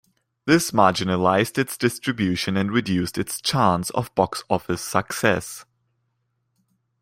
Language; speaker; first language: English; non-native, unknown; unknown